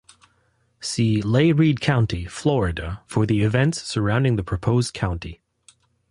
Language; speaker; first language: English; non-native, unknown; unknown